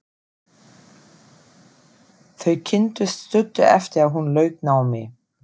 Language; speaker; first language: Icelandic; non-native, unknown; German